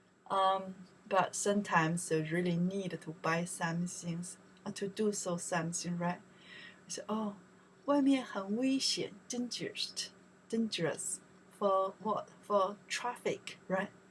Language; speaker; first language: English; non-native, learner; Chinese